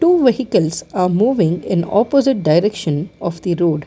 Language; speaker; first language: English; non-native, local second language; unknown